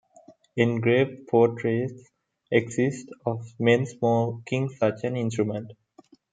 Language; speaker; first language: English; non-native, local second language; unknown